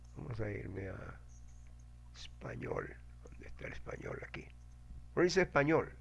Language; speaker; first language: Spanish; native; Spanish